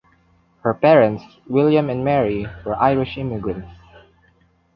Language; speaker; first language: English; non-native, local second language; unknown